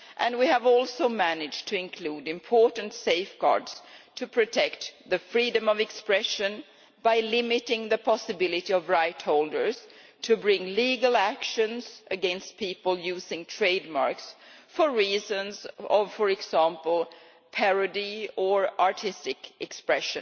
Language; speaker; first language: English; non-native, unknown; Swedish